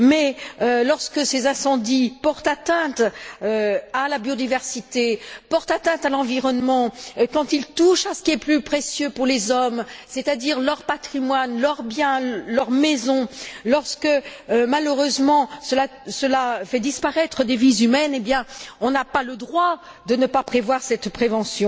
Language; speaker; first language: French; native; French